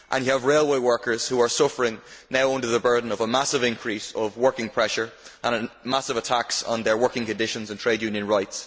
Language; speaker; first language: English; native; English